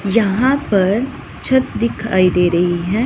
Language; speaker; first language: Hindi; non-native, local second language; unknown